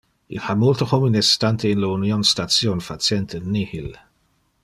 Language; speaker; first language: Interlingua; non-native, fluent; Dutch